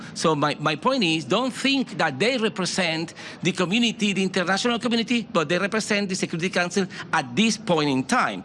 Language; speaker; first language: English; non-native, fluent; Spanish